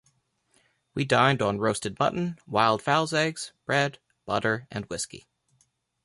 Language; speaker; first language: English; native; English